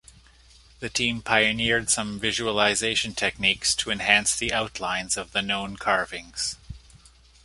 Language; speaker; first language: English; native; English